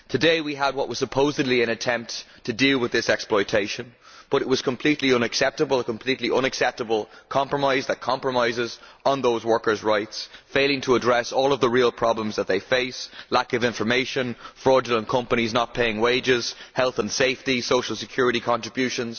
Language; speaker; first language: English; native; English